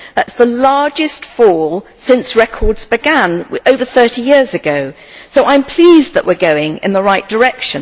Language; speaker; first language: English; native; English